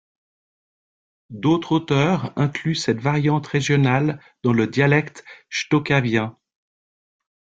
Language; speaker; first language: French; native; French